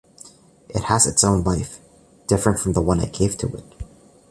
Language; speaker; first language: English; native; English